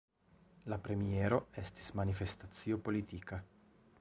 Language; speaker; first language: Esperanto; non-native, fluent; Italian